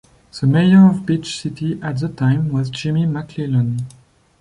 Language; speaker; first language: English; non-native, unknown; French